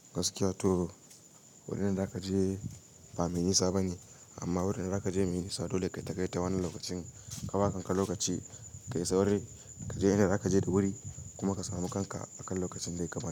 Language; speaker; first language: Hausa; native; Hausa